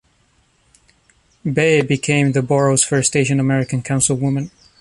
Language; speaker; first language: English; non-native, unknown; Spanish